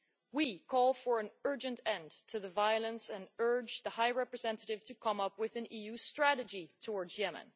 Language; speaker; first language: English; non-native, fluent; Dutch